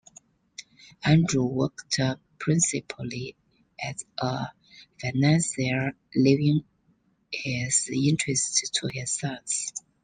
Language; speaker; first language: English; non-native, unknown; Chinese